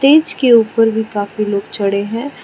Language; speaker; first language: Hindi; non-native, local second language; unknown